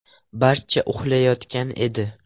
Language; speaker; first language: Uzbek; non-native, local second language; Russian